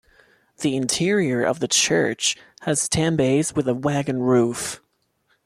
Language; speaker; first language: English; non-native, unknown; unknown